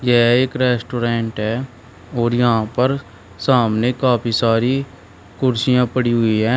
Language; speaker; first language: Hindi; native; Hindi